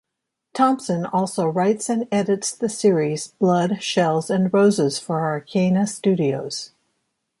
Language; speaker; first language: English; native; English